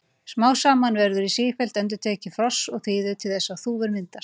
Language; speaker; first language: Icelandic; native; Icelandic